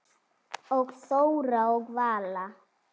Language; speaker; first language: Icelandic; native; Icelandic